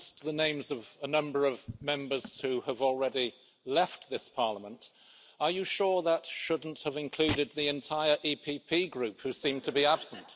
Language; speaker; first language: English; native; English